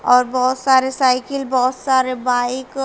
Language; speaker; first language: Hindi; native; Hindi